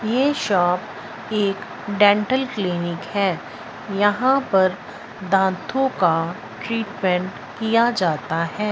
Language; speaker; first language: Hindi; non-native, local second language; Punjabi